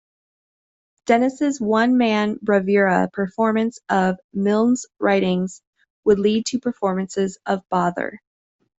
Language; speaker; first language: English; native; English